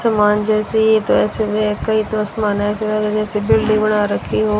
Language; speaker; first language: Hindi; native; Hindi